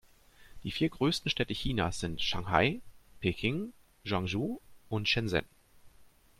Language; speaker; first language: German; native; German